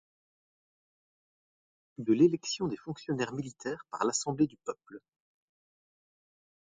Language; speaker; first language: French; native; French